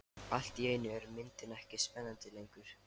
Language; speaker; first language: Icelandic; non-native, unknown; Lithuanian